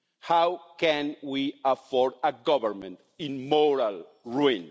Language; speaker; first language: English; non-native, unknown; Spanish